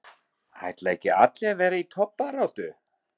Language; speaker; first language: Icelandic; non-native, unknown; German